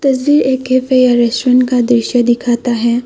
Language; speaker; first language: Hindi; non-native, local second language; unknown